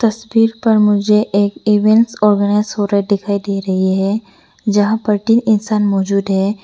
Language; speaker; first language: Hindi; non-native, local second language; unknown